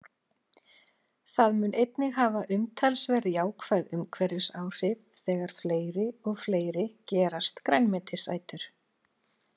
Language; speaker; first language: Icelandic; native; Icelandic